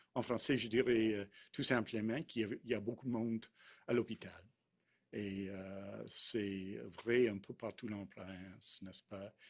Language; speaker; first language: French; non-native, fluent; English